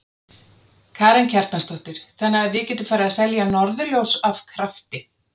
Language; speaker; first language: Icelandic; native; Icelandic